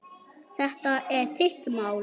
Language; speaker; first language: Icelandic; non-native, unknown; German